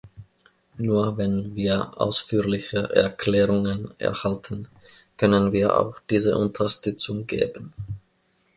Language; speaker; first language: German; non-native, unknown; Finnish